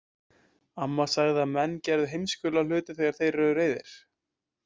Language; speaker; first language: Icelandic; native; Icelandic